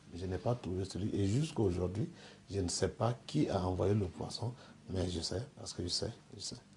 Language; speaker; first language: French; non-native, local second language; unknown